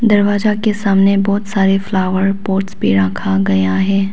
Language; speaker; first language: Hindi; non-native, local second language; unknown